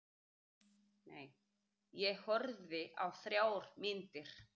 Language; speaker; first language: Icelandic; native; Icelandic